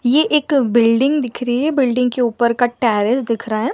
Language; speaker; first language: Hindi; native; Hindi